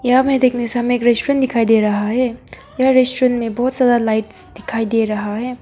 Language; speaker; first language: Hindi; non-native, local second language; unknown